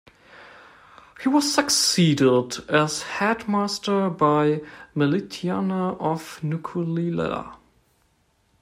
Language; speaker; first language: English; non-native, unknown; German